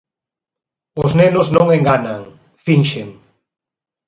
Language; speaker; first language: Galician; native; Galician